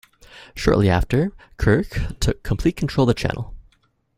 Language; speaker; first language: English; native; English